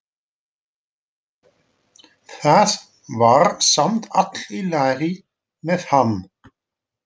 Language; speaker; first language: Icelandic; non-native, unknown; Dutch